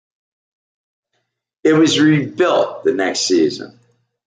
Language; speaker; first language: English; native; English